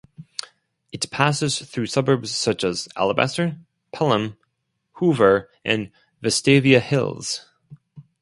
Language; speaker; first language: English; non-native, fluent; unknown